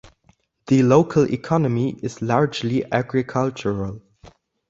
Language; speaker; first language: English; non-native, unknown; German